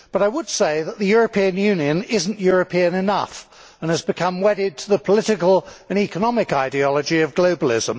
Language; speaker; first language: English; native; English